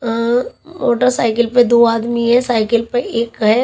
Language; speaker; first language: Hindi; native; Hindi